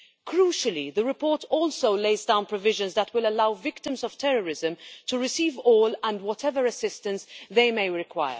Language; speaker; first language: English; non-native, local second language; Maltese